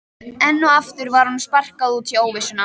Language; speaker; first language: Icelandic; native; Icelandic